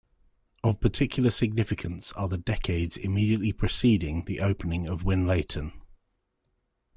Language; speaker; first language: English; native; English